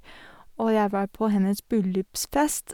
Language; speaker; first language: Norwegian; non-native, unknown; English